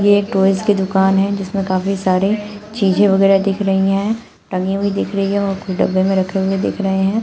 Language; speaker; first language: Hindi; native; Hindi